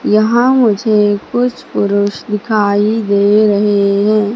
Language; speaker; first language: Hindi; native; Hindi